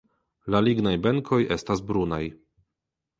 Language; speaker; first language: Esperanto; non-native, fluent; Polish